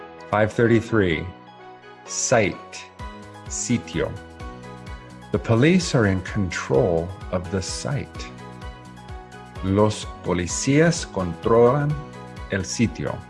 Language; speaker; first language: English; native; English